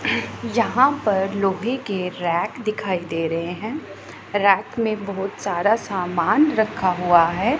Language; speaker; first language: Hindi; non-native, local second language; Punjabi